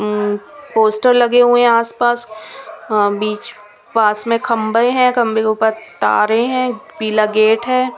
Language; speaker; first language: Hindi; non-native, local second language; Punjabi